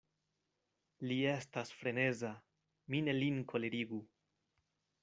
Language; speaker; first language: Esperanto; non-native, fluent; Spanish